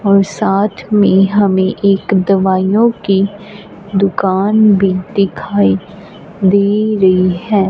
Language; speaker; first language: Hindi; non-native, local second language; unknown